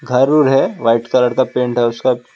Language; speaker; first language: Hindi; non-native, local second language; Assamese